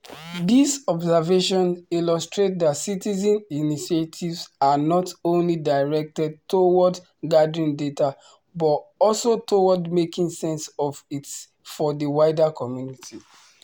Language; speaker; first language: English; non-native, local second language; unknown